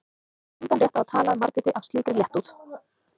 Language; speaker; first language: Icelandic; native; Icelandic